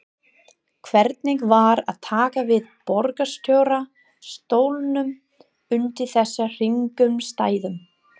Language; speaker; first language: Icelandic; non-native, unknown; English